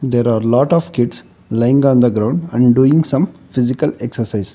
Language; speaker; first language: English; non-native, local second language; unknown